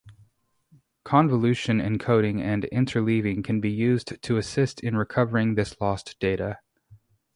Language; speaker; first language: English; native; English